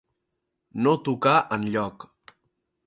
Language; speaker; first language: Catalan; native; Catalan